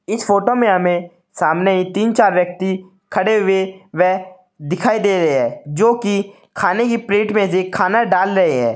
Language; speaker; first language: Hindi; native; Hindi